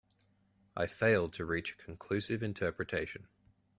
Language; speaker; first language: English; native; English